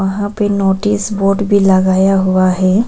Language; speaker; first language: Hindi; non-native, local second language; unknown